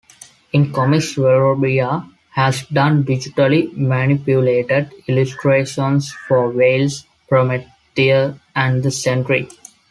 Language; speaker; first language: English; non-native, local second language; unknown